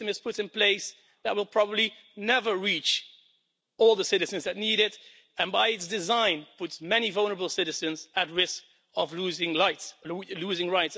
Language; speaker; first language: English; non-native, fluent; Dutch